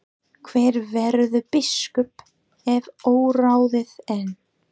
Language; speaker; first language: Icelandic; non-native, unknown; English